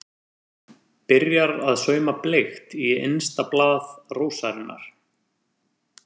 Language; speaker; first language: Icelandic; non-native, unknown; French